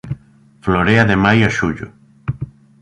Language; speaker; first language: Galician; native; Galician